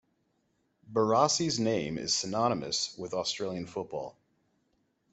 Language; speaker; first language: English; native; English